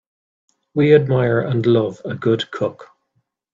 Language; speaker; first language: English; native; English